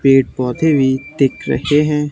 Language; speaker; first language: Hindi; native; Hindi